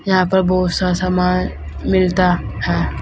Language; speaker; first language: Hindi; native; Hindi